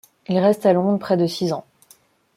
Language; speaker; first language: French; non-native, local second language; Malagasy